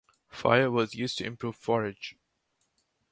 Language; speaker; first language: English; non-native, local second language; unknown